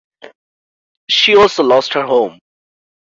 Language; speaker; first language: English; non-native, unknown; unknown